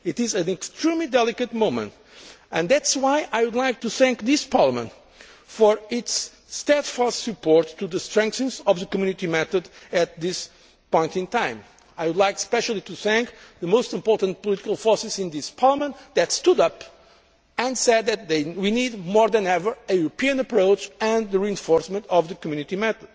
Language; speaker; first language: English; non-native, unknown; Portuguese